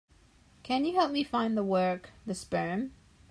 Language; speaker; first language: English; native; English